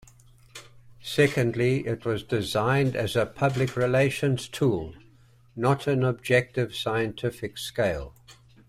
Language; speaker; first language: English; native; English